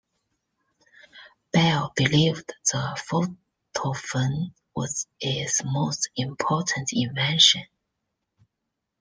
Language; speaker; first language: English; non-native, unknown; Chinese